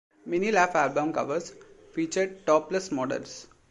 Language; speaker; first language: English; non-native, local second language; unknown